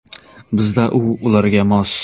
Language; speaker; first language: Uzbek; non-native, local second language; Kara-Kalpak